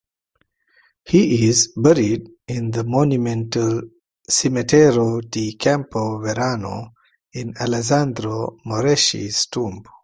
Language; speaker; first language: English; non-native, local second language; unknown